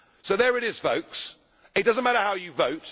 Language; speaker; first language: English; native; English